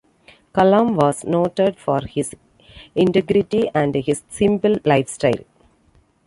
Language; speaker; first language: English; non-native, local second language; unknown